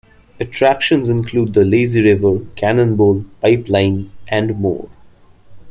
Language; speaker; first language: English; non-native, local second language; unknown